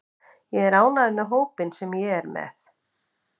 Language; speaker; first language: Icelandic; native; Icelandic